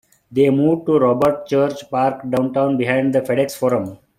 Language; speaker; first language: English; non-native, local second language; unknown